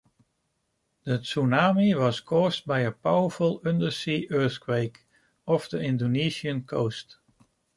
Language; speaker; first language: English; non-native, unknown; Dutch